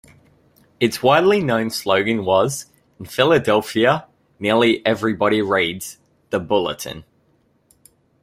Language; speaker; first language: English; native; English